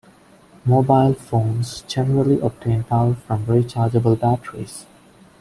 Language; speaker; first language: English; non-native, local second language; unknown